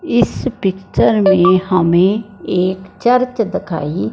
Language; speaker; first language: Hindi; non-native, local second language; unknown